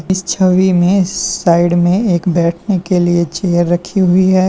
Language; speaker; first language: Hindi; native; Hindi